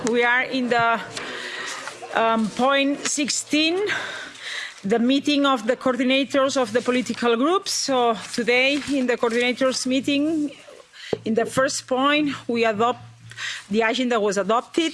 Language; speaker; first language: English; non-native, fluent; Catalan